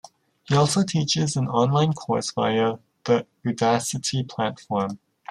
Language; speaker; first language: English; native; English